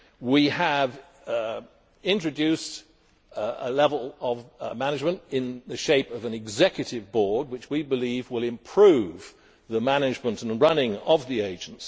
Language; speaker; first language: English; native; English